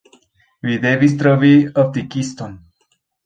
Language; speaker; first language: Esperanto; non-native, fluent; Spanish